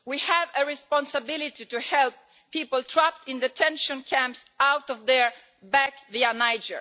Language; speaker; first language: English; non-native, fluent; Italian